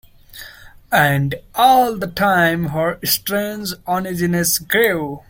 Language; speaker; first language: English; non-native, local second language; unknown